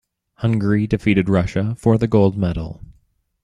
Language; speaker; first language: English; native; English